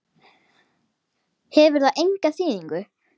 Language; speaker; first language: Icelandic; native; Icelandic